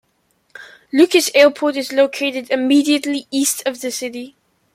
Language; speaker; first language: English; native; English